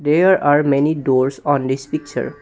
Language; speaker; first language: English; non-native, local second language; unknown